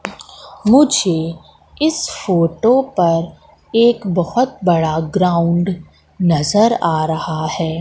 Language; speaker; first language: Hindi; native; Hindi